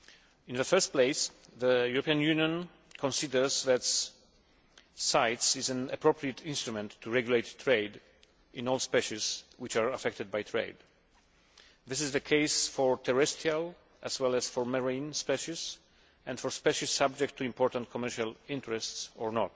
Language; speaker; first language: English; non-native, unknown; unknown